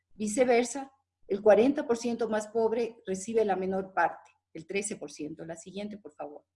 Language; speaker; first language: Spanish; native; Spanish